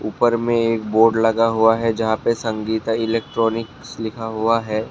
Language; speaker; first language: Hindi; non-native, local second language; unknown